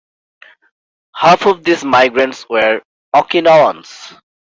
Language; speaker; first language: English; non-native, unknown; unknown